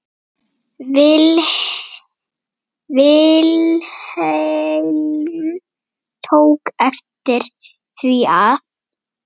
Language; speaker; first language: Icelandic; native; Icelandic